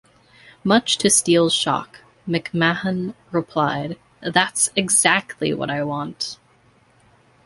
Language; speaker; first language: English; native; English